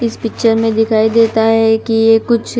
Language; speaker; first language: Hindi; non-native, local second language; Gujarati